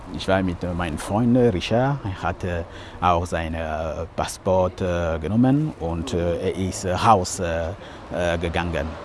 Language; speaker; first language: German; non-native, learner; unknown